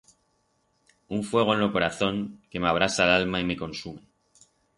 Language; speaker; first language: Aragonese; non-native, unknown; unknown